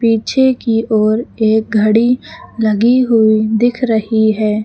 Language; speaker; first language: Hindi; native; Hindi